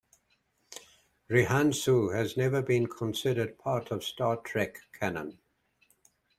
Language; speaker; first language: English; native; English